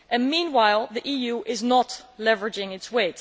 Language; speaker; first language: English; non-native, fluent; Dutch